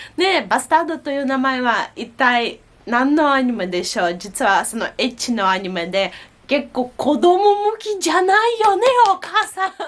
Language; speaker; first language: Japanese; non-native, fluent; Russian